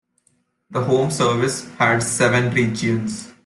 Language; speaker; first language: English; non-native, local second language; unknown